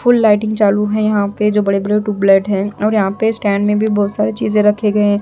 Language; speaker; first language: Hindi; non-native, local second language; Punjabi